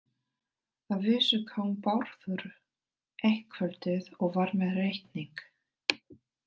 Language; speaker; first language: Icelandic; non-native, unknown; Korean